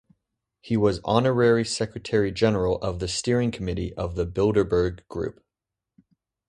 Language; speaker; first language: English; native; English